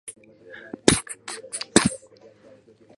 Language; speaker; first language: English; non-native, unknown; Japanese